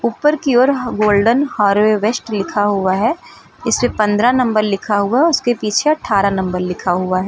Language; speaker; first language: Hindi; native; Hindi